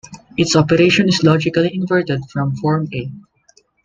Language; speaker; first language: English; non-native, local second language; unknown